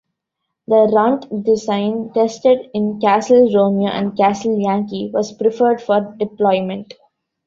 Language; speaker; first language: English; non-native, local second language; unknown